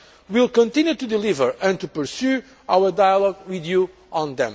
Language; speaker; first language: English; non-native, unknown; Portuguese